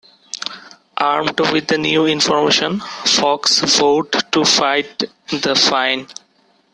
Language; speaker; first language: English; non-native, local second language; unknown